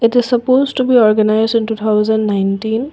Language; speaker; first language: English; non-native, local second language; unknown